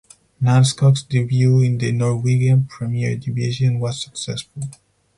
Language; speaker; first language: English; non-native, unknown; Spanish